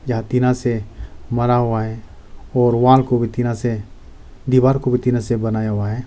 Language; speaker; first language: Hindi; non-native, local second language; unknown